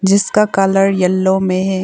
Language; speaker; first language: Hindi; non-native, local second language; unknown